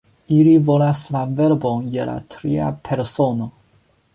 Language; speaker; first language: Esperanto; non-native, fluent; Chinese